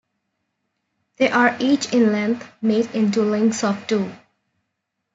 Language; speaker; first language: English; non-native, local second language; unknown